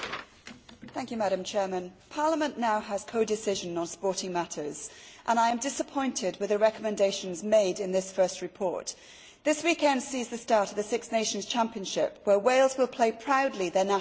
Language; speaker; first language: English; native; English